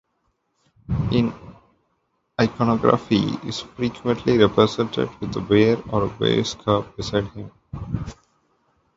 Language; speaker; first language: English; non-native, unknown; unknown